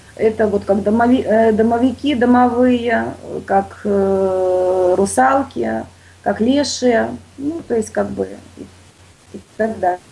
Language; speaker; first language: Russian; native; Russian